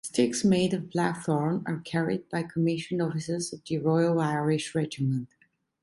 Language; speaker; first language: English; non-native, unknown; Italian